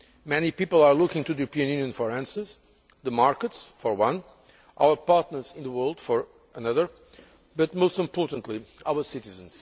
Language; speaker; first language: English; non-native, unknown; Portuguese